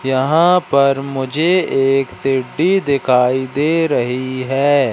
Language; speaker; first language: Hindi; native; Hindi